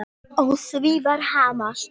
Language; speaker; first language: Icelandic; native; Icelandic